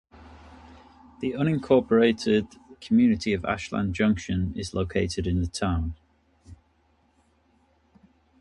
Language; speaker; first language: English; native; English